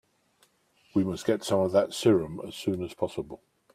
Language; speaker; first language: English; native; English